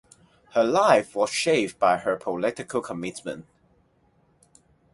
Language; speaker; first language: English; non-native, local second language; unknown